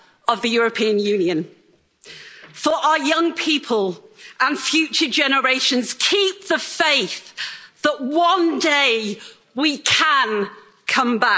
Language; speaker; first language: English; native; English